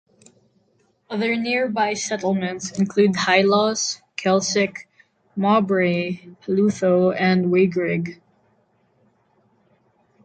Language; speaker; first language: English; non-native, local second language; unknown